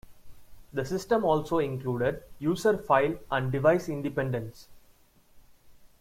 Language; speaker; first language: English; non-native, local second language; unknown